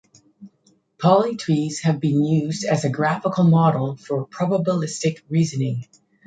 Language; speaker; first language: English; native; English